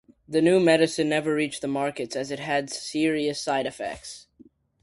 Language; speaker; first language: English; native; English